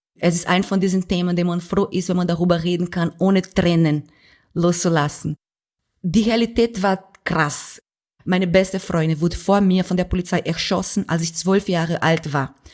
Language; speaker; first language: German; non-native, fluent; Portuguese